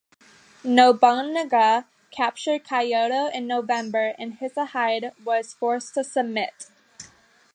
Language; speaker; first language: English; native; English